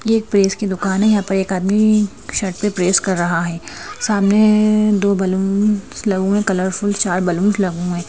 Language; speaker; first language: Hindi; native; Hindi